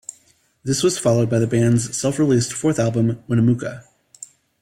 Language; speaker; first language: English; native; English